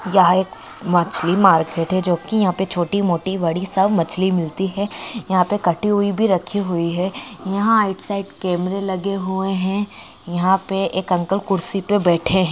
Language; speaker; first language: Hindi; non-native, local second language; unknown